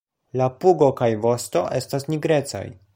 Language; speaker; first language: Esperanto; non-native, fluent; Polish